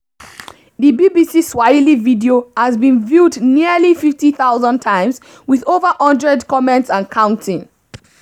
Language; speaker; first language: English; non-native, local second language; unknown